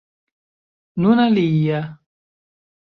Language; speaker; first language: Esperanto; non-native, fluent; Chinese